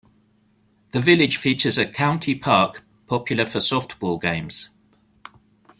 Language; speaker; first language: English; native; English